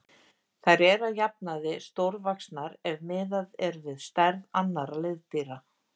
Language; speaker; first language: Icelandic; native; Icelandic